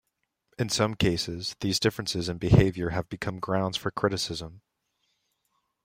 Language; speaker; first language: English; native; English